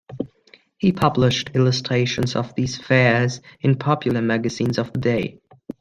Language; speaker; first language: English; non-native, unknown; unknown